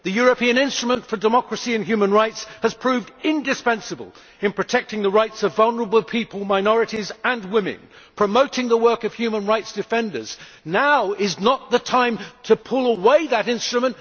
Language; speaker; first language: English; native; English